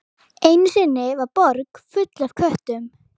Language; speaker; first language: Icelandic; native; Icelandic